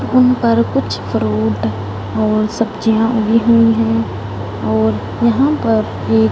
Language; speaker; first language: Hindi; non-native, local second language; Punjabi